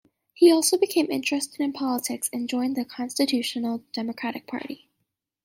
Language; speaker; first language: English; native; English